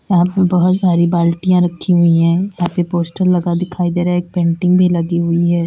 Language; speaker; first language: Hindi; native; Hindi